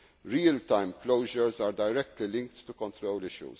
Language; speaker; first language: English; non-native, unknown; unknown